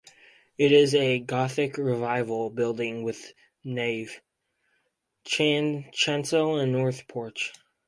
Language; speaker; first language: English; native; English